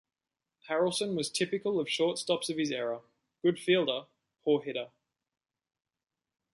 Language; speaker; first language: English; native; English